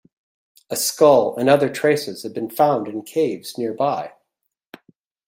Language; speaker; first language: English; native; English